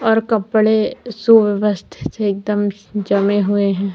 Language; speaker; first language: Hindi; native; Hindi